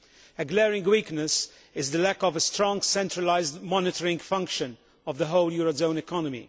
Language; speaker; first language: English; non-native, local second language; Maltese